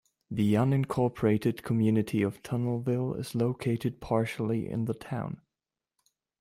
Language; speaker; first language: English; non-native, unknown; German